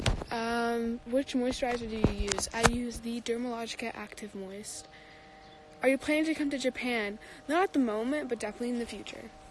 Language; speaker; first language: English; native; English